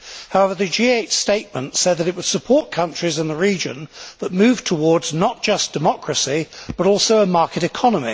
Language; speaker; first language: English; native; English